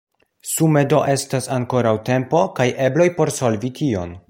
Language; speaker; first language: Esperanto; non-native, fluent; Polish